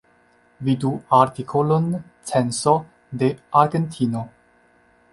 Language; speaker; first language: Esperanto; non-native, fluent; Chinese